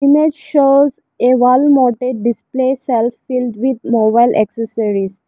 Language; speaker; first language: English; non-native, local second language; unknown